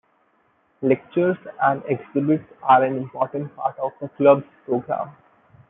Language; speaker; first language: English; non-native, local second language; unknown